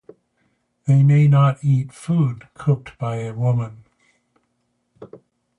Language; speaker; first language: English; native; English